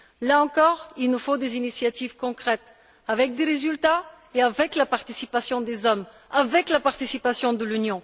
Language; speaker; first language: French; non-native, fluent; Bulgarian